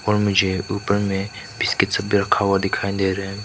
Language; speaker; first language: Hindi; non-native, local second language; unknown